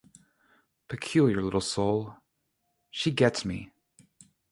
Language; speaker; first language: English; native; English